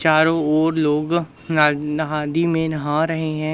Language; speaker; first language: Hindi; native; Hindi